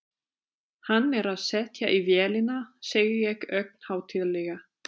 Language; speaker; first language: Icelandic; non-native, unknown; German